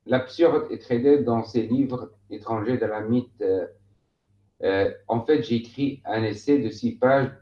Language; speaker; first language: French; non-native, local second language; Arabic